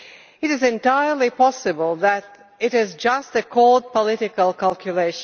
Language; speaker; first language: English; non-native, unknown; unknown